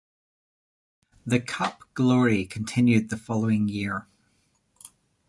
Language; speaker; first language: English; native; English